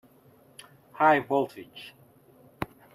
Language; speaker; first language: English; non-native, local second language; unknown